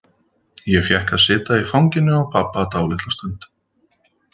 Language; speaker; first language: Icelandic; native; Icelandic